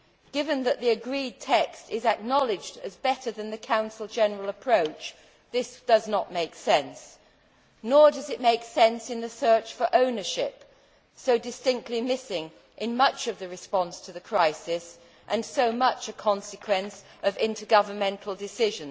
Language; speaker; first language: English; native; English